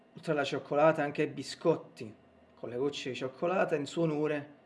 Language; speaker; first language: Italian; native; Italian